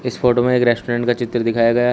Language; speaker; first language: Hindi; native; Hindi